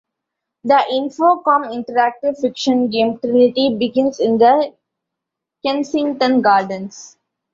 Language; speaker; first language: English; non-native, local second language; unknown